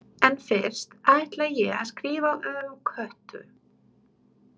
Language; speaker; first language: Icelandic; non-native, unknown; Romanian